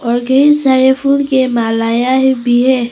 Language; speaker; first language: Hindi; early bilingual, other home language; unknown